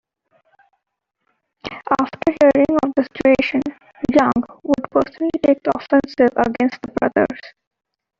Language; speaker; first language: English; non-native, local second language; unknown